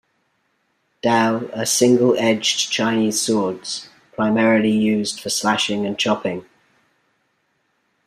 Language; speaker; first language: English; native; English